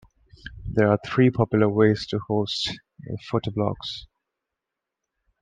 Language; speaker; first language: English; non-native, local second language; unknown